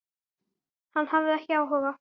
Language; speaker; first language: Icelandic; native; Icelandic